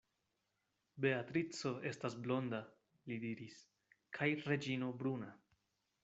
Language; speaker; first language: Esperanto; non-native, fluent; Spanish